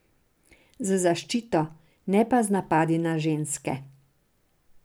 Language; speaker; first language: Slovenian; non-native, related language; Serbian